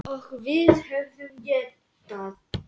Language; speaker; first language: Icelandic; non-native, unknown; Lithuanian